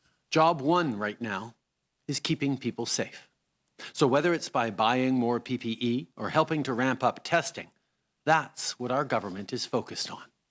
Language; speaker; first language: English; native; English